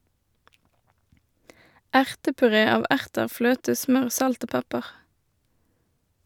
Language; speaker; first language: Norwegian; native; Norwegian